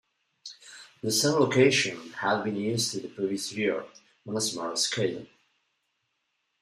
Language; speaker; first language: English; non-native, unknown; Spanish